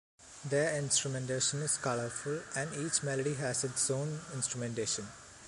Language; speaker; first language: English; non-native, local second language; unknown